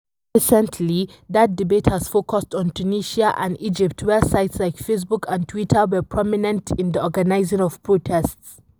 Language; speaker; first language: English; non-native, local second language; Hausa